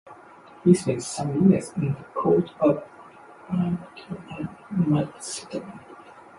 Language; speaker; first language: English; non-native, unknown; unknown